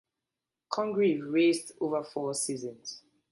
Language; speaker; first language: English; native; English